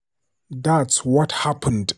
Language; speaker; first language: English; non-native, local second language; Hausa